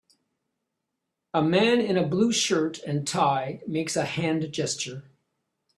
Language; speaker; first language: English; native; English